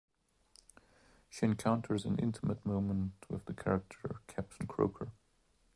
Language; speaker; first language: English; non-native, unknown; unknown